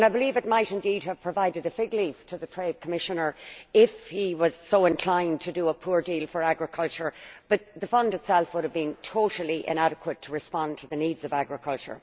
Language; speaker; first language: English; native; English